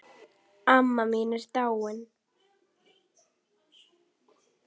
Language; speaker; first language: Icelandic; native; Icelandic